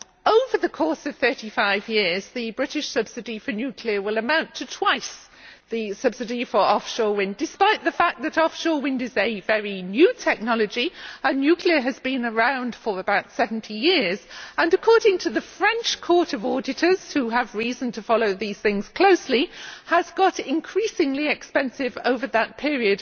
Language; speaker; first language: English; native; English